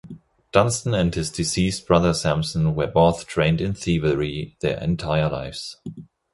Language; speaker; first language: English; non-native, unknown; German